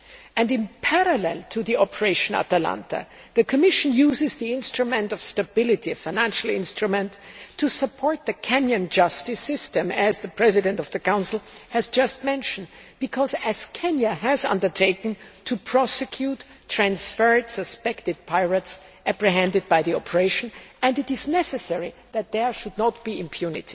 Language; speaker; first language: English; non-native, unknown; German